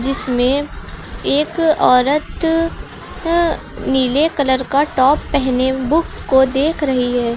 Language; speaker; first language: Hindi; native; Hindi